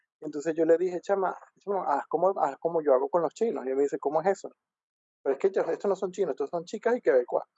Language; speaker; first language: Spanish; native; Spanish